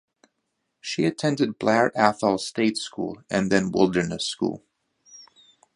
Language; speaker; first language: English; native; English